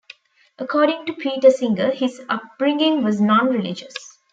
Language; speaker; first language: English; non-native, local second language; Tamil